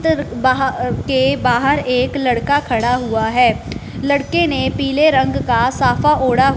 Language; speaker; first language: Hindi; non-native, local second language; Punjabi